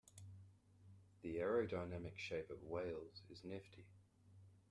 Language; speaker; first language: English; native; English